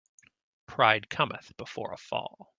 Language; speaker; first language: English; native; English